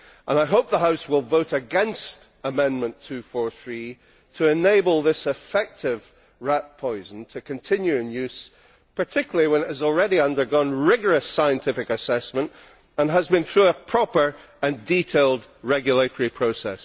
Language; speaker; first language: English; native; English